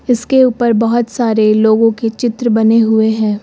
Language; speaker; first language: Hindi; native; Hindi